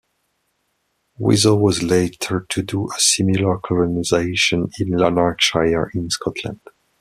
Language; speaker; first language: English; non-native, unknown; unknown